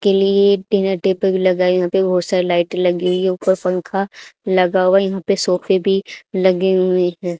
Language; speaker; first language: Hindi; native; Hindi